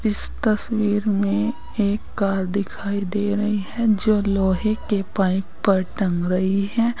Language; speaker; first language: Hindi; native; Hindi